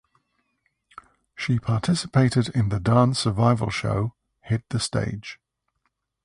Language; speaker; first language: English; native; English